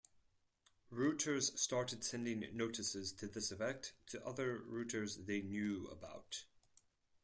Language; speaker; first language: English; non-native, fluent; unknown